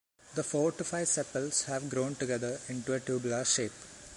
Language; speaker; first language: English; non-native, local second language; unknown